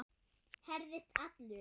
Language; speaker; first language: Icelandic; non-native, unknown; German